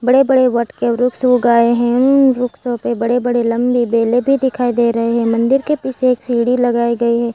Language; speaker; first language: Hindi; non-native, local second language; Gujarati